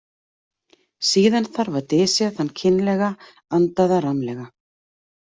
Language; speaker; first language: Icelandic; native; Icelandic